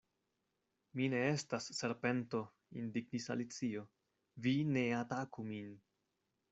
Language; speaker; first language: Esperanto; non-native, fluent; Spanish